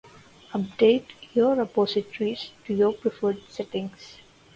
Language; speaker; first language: English; non-native, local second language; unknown